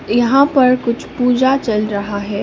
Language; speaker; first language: Hindi; non-native, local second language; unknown